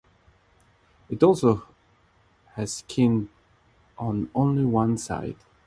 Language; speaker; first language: English; non-native, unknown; Russian